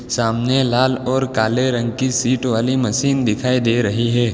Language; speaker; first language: Hindi; non-native, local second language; Gujarati